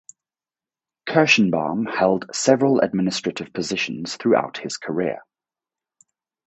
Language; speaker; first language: English; native; English